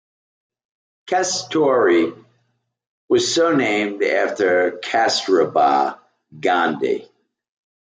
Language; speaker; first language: English; native; English